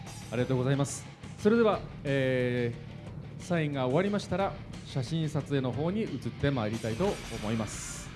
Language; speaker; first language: Japanese; native; Japanese